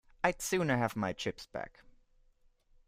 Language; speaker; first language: English; non-native, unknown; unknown